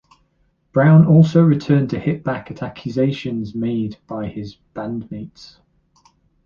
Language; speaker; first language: English; native; English